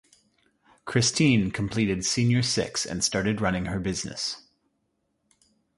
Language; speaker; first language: English; native; English